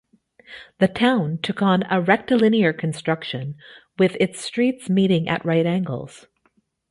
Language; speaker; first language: English; native; English